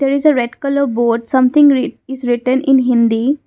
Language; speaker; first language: English; non-native, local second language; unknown